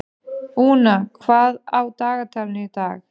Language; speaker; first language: Icelandic; non-native, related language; Danish